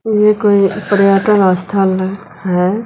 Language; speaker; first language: Hindi; native; Hindi